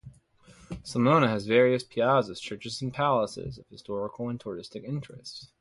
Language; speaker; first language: English; native; English